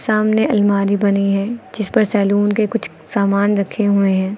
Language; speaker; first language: Hindi; native; Hindi